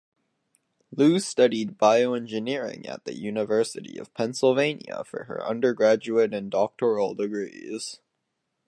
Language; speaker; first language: English; native; English